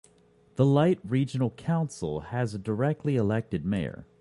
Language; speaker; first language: English; native; English